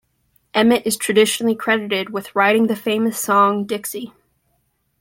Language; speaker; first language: English; native; English